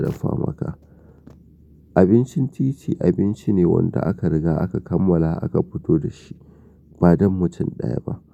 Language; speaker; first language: Hausa; native; Hausa